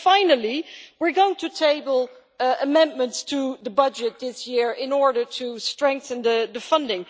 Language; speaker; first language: English; non-native, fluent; Dutch